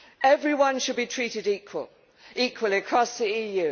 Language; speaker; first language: English; native; English